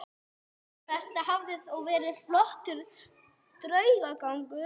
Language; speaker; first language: Icelandic; non-native, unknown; English